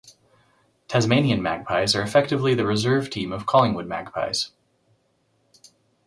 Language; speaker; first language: English; native; English